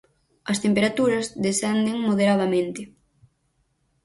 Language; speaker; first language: Galician; native; Galician